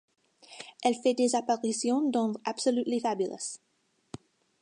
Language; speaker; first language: French; non-native, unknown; English